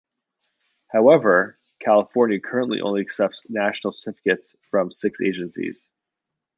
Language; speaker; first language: English; native; English